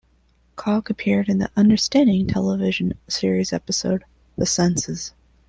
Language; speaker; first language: English; non-native, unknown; Spanish